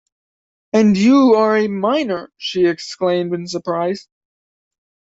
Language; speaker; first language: English; native; English